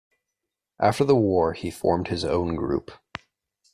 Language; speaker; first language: English; native; English